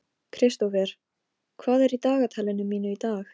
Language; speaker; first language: Icelandic; non-native, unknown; Polish